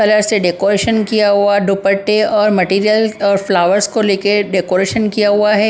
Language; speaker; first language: Hindi; non-native, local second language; Punjabi